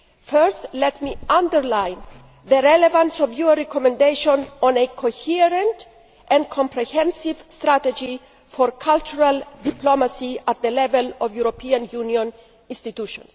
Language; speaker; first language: English; non-native, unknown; Greek